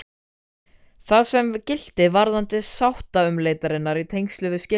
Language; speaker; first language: Icelandic; native; Icelandic